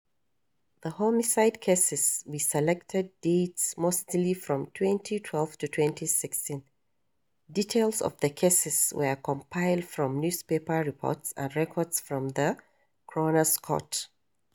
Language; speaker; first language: English; non-native, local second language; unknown